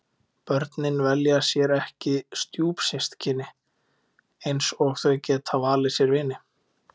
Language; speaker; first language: Icelandic; native; Icelandic